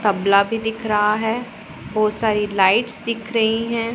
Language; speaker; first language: Hindi; non-native, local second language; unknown